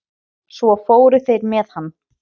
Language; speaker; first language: Icelandic; native; Icelandic